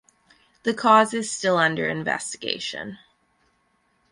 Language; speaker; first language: English; native; English